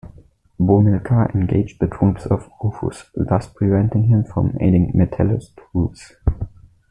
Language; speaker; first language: English; non-native, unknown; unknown